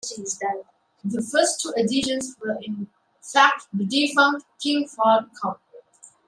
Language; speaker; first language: English; native; English